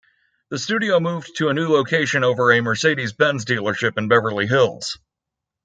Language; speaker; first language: English; native; English